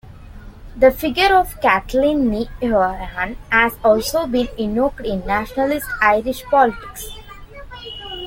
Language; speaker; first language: English; non-native, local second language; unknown